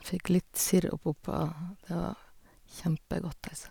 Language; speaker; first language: Norwegian; native; Norwegian